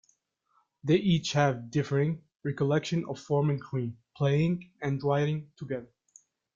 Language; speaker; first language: English; native; English